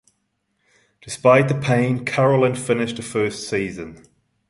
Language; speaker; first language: English; non-native, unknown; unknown